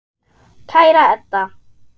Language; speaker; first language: Icelandic; non-native, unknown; German